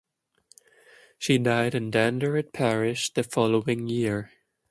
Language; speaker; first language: English; non-native, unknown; German